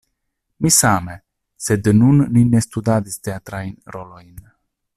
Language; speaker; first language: Esperanto; non-native, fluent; Italian